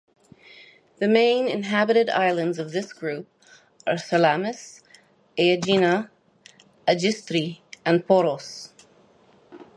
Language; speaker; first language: English; native; English